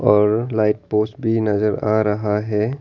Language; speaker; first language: Hindi; non-native, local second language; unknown